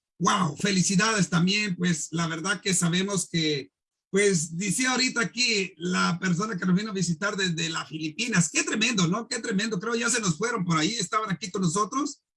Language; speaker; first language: Spanish; native; Spanish